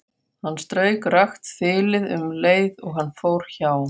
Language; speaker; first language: Icelandic; non-native, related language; Faroese